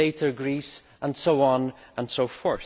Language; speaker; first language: English; non-native, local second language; Maltese